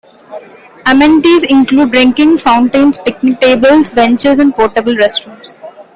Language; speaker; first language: English; non-native, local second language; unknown